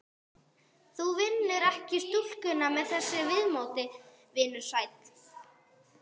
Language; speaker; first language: Icelandic; non-native, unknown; English